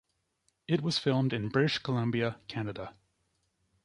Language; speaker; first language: English; native; English